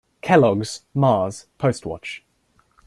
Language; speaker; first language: English; native; English